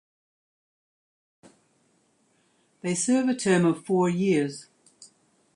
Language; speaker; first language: English; native; English